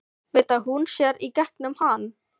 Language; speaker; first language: Icelandic; non-native, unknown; Filipino